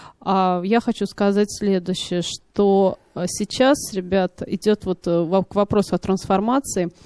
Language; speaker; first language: Russian; native; Russian